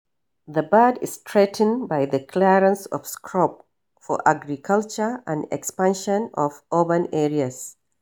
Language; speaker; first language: English; non-native, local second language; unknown